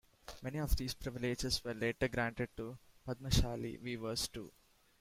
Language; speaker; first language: English; non-native, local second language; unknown